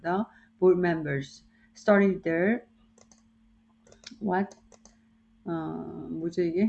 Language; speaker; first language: English; non-native, fluent; Korean